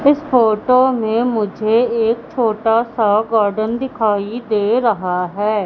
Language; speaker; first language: Hindi; native; Hindi